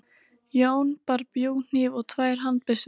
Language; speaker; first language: Icelandic; native; Icelandic